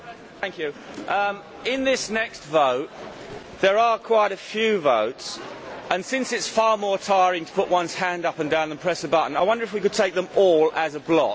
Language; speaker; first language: English; native; English